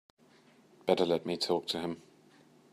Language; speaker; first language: English; native; English